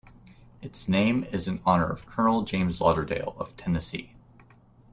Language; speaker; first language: English; native; English